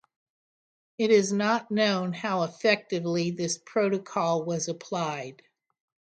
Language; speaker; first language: English; native; English